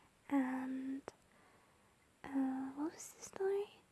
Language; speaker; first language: English; native; English